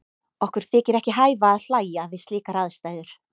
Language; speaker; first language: Icelandic; native; Icelandic